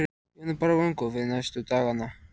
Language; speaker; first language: Icelandic; native; Icelandic